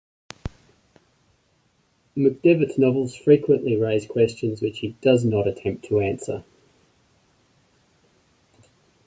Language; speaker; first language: English; native; English